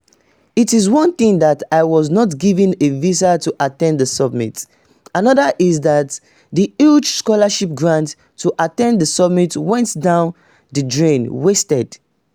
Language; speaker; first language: English; non-native, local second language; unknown